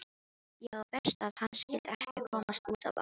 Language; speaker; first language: Icelandic; non-native, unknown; Filipino